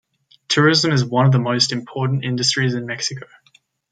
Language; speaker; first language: English; native; English